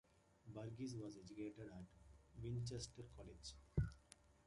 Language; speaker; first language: English; native; English